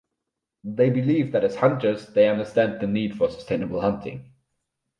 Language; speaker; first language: English; non-native, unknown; German